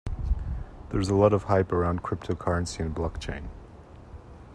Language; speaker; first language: English; non-native, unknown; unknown